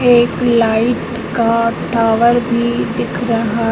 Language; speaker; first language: Hindi; native; Hindi